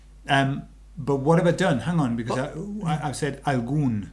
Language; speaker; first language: English; native; English